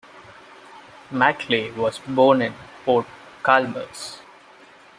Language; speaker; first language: English; non-native, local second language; Malayalam